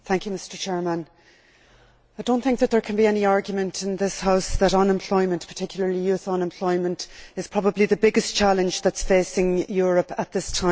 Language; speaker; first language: English; native; English